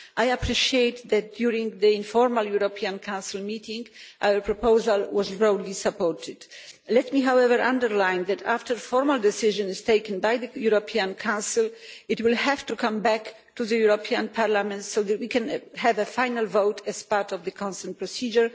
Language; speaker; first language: English; non-native, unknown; Polish